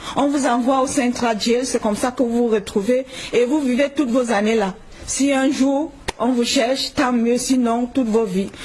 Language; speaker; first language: French; non-native, local second language; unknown